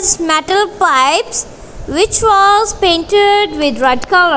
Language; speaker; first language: English; non-native, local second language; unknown